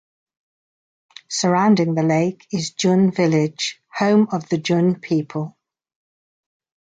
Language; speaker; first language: English; native; English